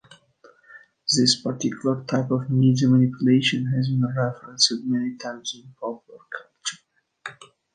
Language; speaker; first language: English; native; English